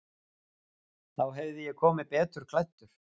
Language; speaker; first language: Icelandic; native; Icelandic